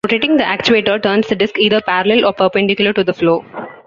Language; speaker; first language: English; non-native, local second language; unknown